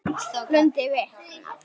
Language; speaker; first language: Icelandic; native; Icelandic